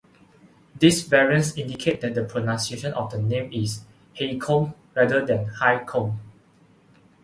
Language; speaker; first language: English; non-native, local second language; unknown